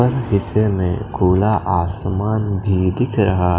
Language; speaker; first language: Hindi; non-native, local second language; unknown